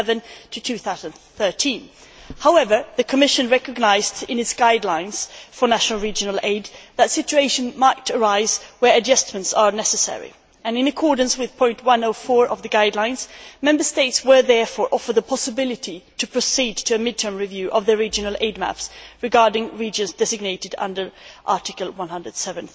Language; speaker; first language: English; non-native, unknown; Swedish